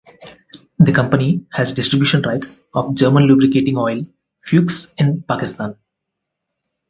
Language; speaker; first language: English; non-native, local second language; Telugu